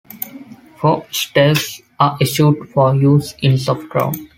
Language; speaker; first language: English; non-native, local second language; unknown